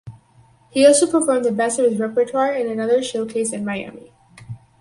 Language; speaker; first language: English; native; English